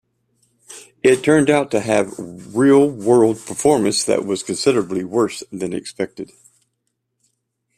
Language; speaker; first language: English; native; English